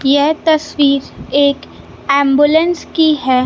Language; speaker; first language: Hindi; native; Hindi